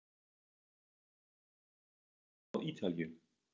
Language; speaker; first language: Icelandic; non-native, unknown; German